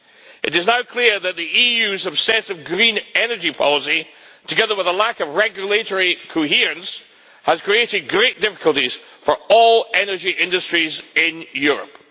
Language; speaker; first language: English; native; English